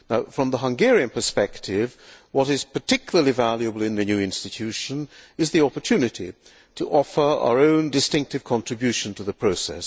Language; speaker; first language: English; non-native, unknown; Hungarian